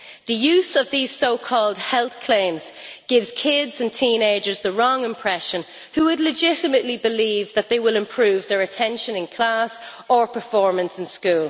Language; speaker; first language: English; native; English